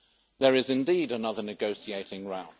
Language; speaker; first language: English; native; English